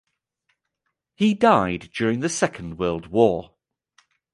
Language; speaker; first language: English; native; English